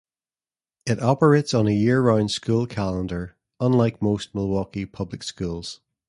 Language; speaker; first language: English; native; English